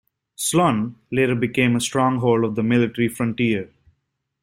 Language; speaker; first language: English; native; English